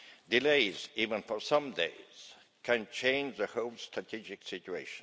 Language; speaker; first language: English; non-native, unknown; Estonian